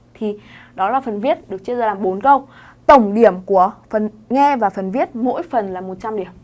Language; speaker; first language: Vietnamese; native; Vietnamese